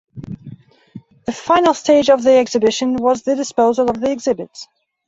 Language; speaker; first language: English; non-native, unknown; Belarusian